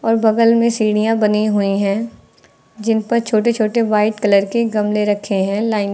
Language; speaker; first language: Hindi; native; Hindi